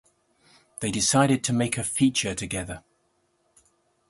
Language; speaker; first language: English; native; English